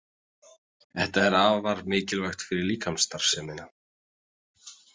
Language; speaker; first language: Icelandic; native; Icelandic